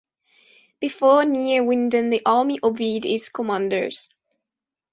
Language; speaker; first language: English; non-native, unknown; Spanish